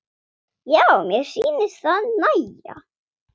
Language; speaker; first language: Icelandic; non-native, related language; Swedish